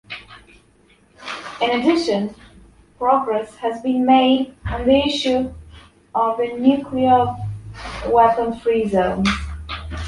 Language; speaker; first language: English; non-native, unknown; Polish